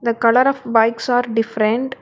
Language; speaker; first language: English; non-native, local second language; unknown